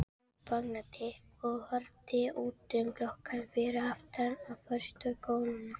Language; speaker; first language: Icelandic; non-native, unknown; Filipino